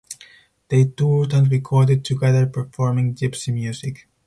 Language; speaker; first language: English; non-native, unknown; Spanish